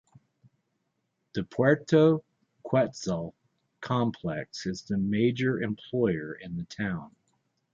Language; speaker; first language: English; native; English